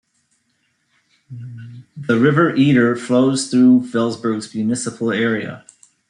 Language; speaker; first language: English; native; English